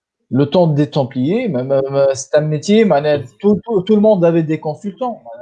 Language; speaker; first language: French; non-native, local second language; Arabic